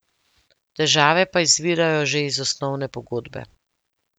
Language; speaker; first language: Slovenian; native; Slovenian